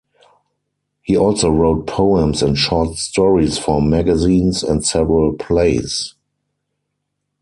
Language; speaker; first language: English; non-native, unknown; German